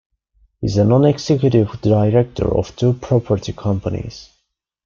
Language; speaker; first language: English; non-native, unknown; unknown